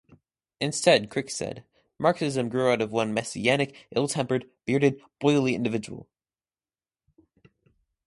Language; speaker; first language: English; native; English